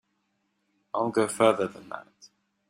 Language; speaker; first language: English; native; English